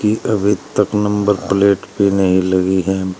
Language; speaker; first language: Hindi; native; Hindi